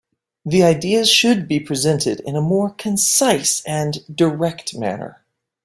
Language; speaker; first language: English; native; English